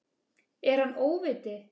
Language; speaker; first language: Icelandic; native; Icelandic